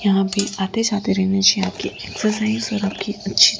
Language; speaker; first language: Hindi; non-native, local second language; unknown